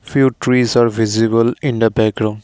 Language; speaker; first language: English; non-native, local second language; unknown